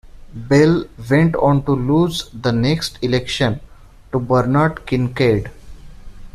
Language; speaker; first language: English; non-native, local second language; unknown